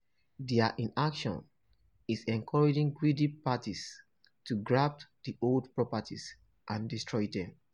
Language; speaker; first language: English; non-native, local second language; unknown